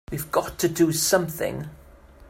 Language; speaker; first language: English; native; English